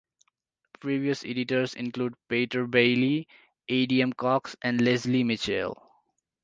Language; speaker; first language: English; non-native, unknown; Nepali